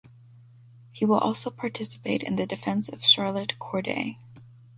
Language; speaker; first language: English; native; English